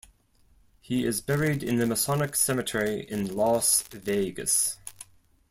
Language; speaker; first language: English; non-native, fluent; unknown